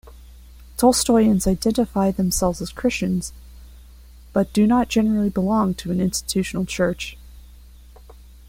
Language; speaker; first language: English; non-native, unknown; Spanish